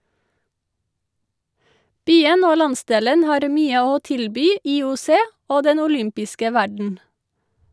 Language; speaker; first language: Norwegian; native; Norwegian